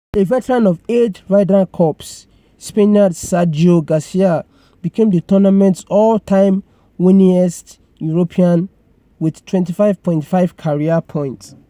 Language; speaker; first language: English; non-native, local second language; Yoruba